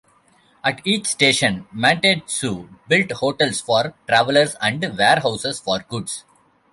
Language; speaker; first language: English; non-native, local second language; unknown